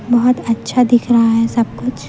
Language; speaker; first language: Hindi; native; Hindi